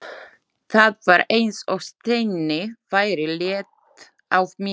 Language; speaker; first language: Icelandic; non-native, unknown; Slovak